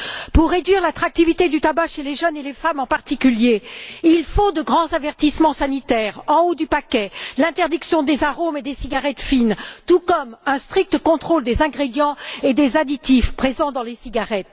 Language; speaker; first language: French; native; French